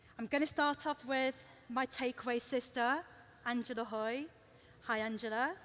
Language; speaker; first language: English; early bilingual, other home language; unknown